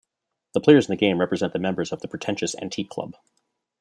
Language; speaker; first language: English; native; English